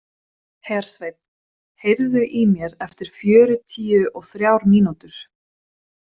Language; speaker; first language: Icelandic; non-native, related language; Swedish